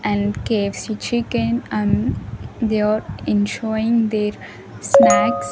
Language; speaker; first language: English; non-native, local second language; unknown